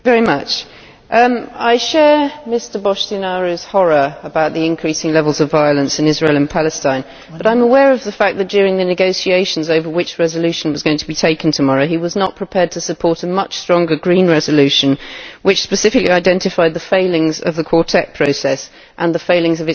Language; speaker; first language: English; native; English